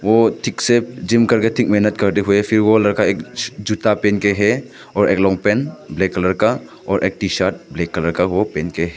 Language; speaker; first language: Hindi; non-native, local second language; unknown